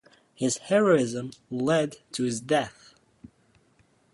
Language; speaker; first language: English; native; English